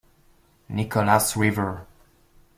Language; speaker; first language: French; native; French